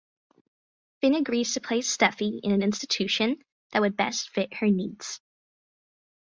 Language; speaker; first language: English; native; English